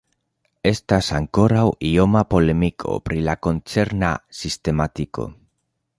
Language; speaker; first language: Esperanto; non-native, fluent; Spanish